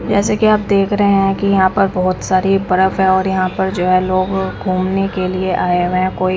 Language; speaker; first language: Hindi; non-native, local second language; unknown